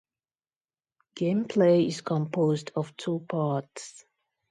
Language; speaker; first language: English; non-native, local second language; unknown